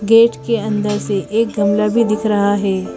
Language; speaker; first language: Hindi; native; Hindi